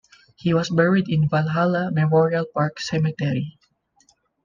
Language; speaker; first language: English; non-native, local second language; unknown